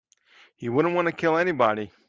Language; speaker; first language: English; native; English